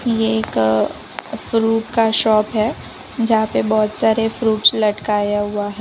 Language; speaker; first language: Hindi; non-native, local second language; Gujarati